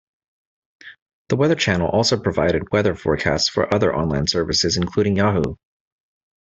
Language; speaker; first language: English; native; English